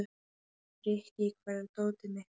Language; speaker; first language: Icelandic; non-native, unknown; Polish